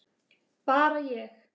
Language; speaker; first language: Icelandic; native; Icelandic